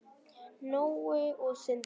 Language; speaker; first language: Icelandic; non-native, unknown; Vietnamese